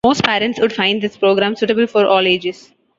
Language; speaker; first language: English; non-native, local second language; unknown